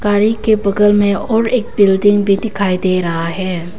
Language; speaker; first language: Hindi; non-native, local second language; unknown